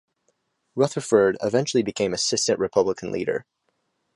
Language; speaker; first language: English; native; English